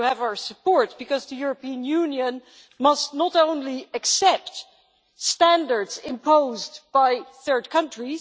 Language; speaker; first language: English; non-native, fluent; Dutch